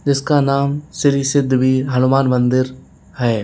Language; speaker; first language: Hindi; native; Hindi